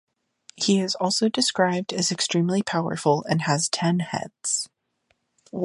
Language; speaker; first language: English; native; English